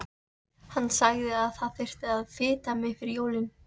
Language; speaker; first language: Icelandic; native; Icelandic